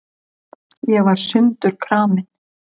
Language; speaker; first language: Icelandic; native; Icelandic